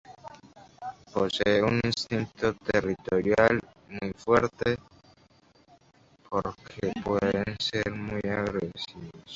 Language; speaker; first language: Spanish; native; Spanish